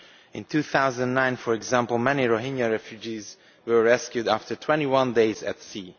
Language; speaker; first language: English; non-native, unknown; Romanian